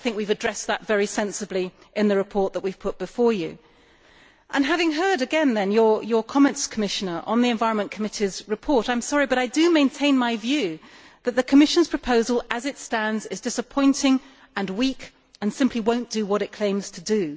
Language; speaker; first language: English; native; English